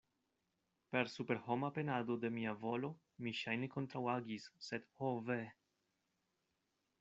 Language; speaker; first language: Esperanto; non-native, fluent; Spanish